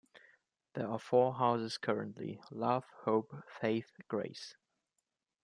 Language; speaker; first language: English; non-native, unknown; German